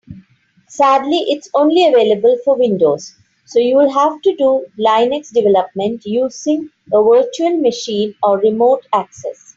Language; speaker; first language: English; non-native, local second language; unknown